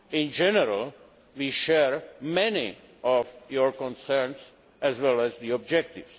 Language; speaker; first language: English; non-native, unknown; Czech